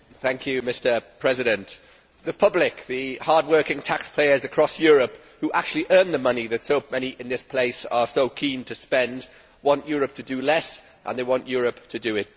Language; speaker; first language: English; native; English